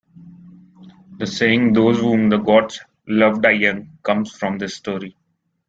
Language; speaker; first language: English; non-native, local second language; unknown